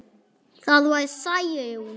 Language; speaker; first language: Icelandic; non-native, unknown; German